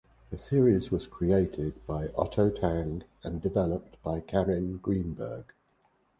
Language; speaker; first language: English; native; English